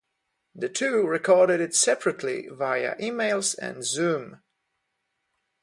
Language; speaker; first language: English; non-native, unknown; Polish